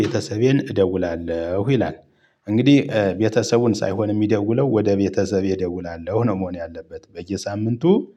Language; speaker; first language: Amharic; native; Amharic